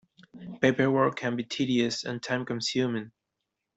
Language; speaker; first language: English; non-native, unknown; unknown